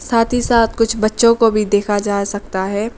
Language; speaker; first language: Hindi; early bilingual, other home language; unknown